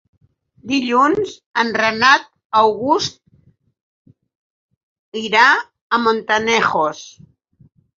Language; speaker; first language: Catalan; non-native, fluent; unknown